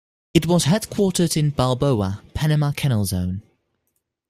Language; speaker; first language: English; non-native, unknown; Dutch